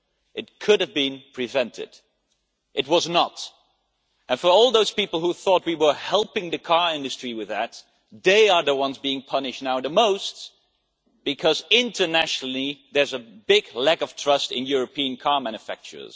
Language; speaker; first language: English; non-native, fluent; Dutch